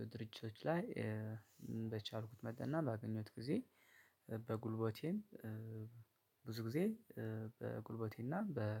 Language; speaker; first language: Amharic; native; Amharic